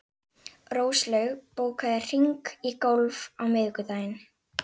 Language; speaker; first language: Icelandic; native; Icelandic